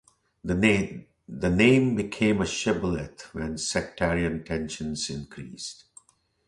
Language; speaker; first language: English; non-native, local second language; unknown